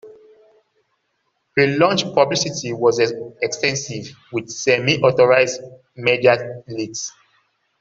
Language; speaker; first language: English; native; English